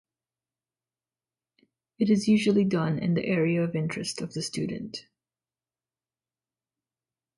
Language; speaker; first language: English; non-native, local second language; Filipino